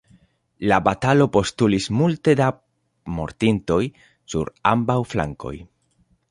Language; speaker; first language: Esperanto; non-native, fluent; Spanish